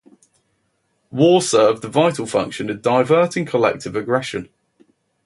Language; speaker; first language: English; native; English